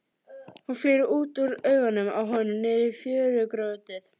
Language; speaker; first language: Icelandic; native; Icelandic